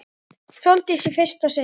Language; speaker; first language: Icelandic; native; Icelandic